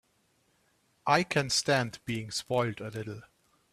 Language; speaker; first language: English; non-native, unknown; German